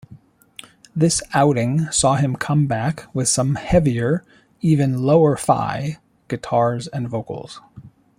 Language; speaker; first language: English; native; English